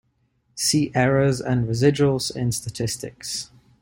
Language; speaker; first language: English; non-native, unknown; Ligurian